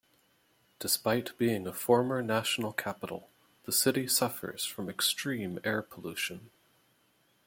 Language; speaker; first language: English; native; English